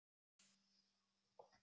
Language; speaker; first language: Icelandic; native; Icelandic